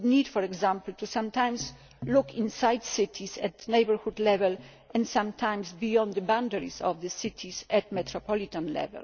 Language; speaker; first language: English; non-native, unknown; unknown